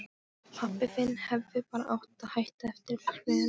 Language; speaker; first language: Icelandic; non-native, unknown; Polish